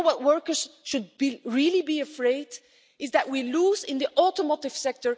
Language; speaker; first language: English; non-native, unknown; Dutch